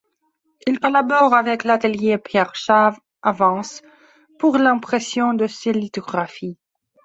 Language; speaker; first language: French; non-native, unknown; Belarusian